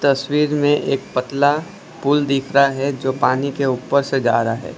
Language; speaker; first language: Hindi; non-native, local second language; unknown